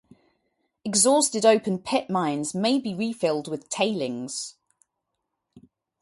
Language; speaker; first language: English; native; English